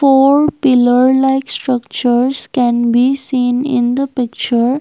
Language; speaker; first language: English; non-native, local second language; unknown